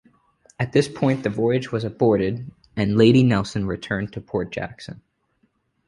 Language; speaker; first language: English; native; English